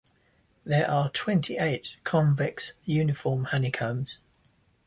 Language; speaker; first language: English; native; English